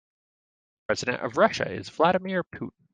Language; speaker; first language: English; native; English